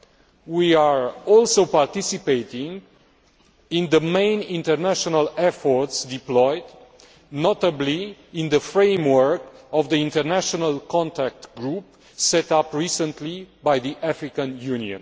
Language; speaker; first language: English; non-native, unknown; Romanian